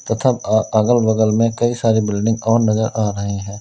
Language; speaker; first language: Hindi; native; Hindi